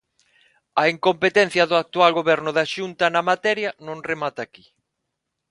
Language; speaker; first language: Galician; non-native, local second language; Spanish